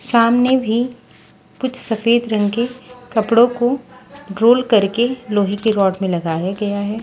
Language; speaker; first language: Hindi; non-native, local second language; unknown